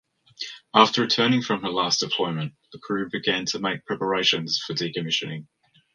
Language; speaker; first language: English; native; English